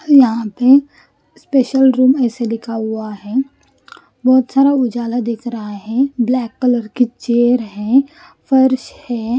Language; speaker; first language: Hindi; non-native, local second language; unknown